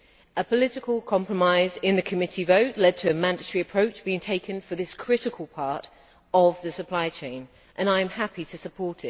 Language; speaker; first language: English; native; English